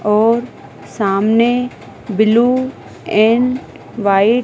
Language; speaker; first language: Hindi; native; Hindi